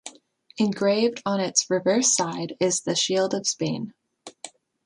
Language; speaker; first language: English; native; English